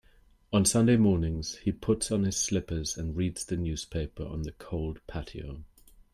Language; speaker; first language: English; non-native, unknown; German